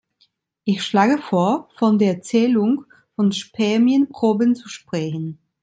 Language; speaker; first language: German; non-native, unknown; Italian